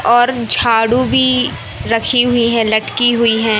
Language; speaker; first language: Hindi; native; Hindi